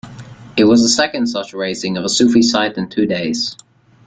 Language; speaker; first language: English; native; English